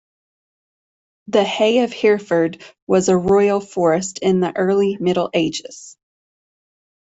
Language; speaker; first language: English; native; English